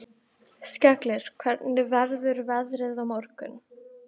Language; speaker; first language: Icelandic; native; Icelandic